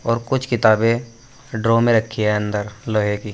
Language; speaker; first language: Hindi; native; Hindi